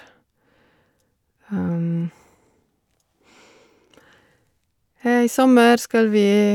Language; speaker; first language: Norwegian; non-native, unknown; Bulgarian